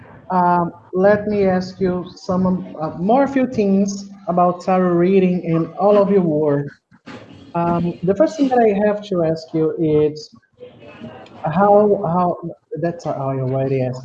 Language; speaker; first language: English; non-native, fluent; Portuguese